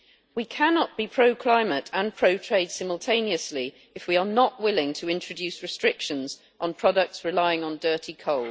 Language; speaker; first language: English; native; English